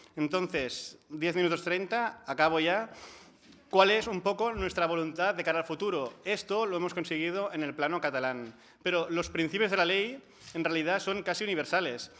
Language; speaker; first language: Spanish; non-native, local second language; Catalan